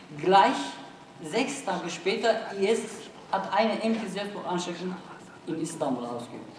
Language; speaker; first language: German; non-native, fluent; Turkish